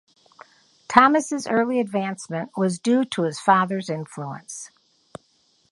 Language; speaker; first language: English; native; English